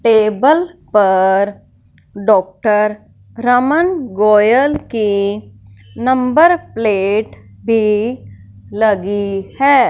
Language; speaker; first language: Hindi; non-native, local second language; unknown